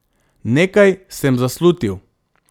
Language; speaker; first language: Slovenian; non-native, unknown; Macedonian